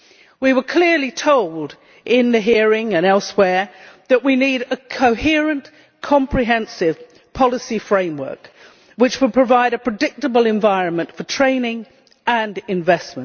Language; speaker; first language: English; native; English